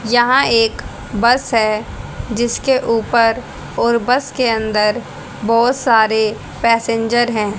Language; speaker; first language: Hindi; native; Hindi